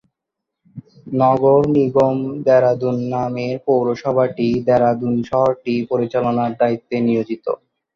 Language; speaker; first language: Bangla; non-native, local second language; Chittagonian